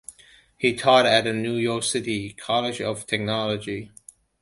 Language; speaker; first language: English; non-native, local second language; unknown